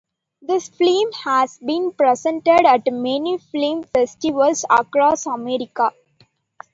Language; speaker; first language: English; non-native, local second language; Tamil